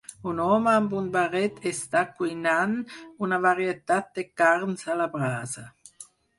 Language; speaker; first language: Catalan; non-native, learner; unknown